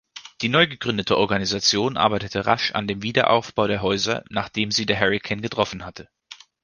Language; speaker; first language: German; native; German